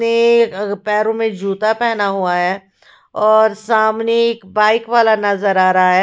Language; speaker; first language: Hindi; non-native, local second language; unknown